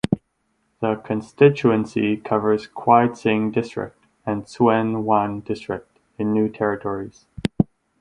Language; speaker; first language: English; native; English